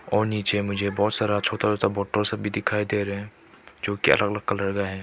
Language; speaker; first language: Hindi; non-native, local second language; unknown